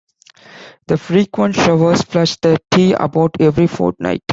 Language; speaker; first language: English; non-native, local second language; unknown